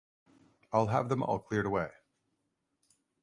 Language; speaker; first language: English; native; English